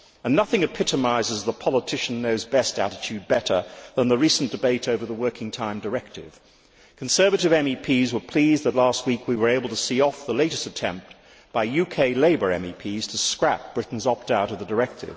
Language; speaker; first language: English; native; English